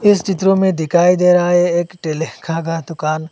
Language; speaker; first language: Hindi; non-native, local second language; Bangla